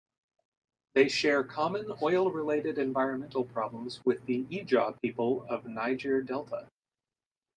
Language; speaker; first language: English; native; English